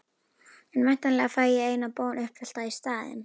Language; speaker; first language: Icelandic; native; Icelandic